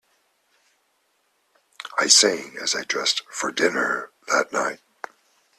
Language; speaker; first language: English; native; English